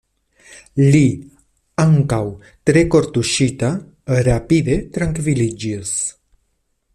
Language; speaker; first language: Esperanto; non-native, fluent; Spanish